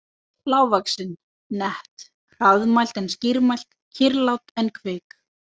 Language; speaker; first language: Icelandic; native; Icelandic